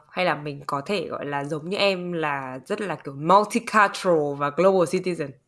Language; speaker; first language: Vietnamese; native; Vietnamese